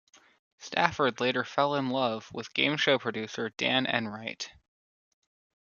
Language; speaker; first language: English; native; English